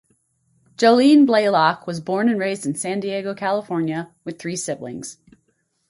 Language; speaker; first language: English; native; English